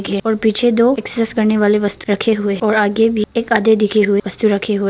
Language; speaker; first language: Hindi; non-native, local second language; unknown